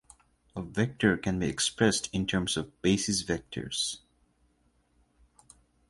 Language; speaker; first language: English; non-native, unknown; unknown